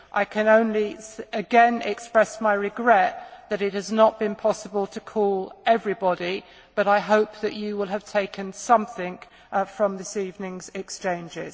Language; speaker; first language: English; native; English